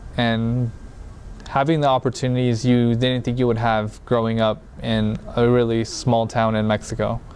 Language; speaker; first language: English; early bilingual, other home language; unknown